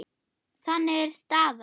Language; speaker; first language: Icelandic; non-native, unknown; German